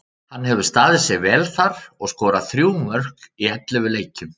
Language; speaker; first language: Icelandic; native; Icelandic